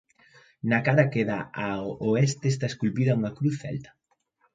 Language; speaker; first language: Galician; native; Galician